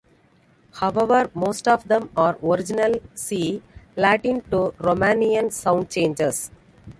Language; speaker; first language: English; non-native, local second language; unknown